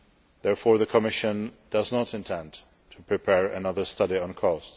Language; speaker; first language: English; non-native, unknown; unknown